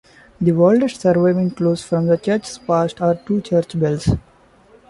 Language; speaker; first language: English; non-native, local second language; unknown